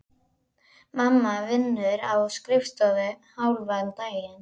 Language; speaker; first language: Icelandic; native; Icelandic